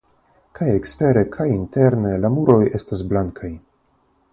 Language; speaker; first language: Esperanto; non-native, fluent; Russian